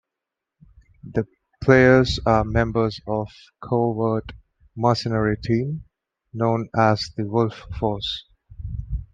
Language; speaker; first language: English; non-native, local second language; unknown